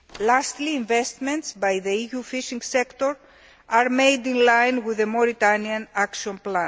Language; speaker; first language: English; non-native, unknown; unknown